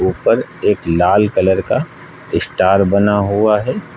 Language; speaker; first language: Hindi; native; Hindi